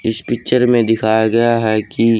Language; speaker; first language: Hindi; native; Hindi